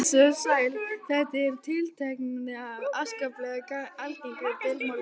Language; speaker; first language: Icelandic; native; Icelandic